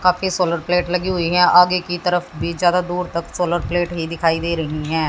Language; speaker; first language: Hindi; native; Hindi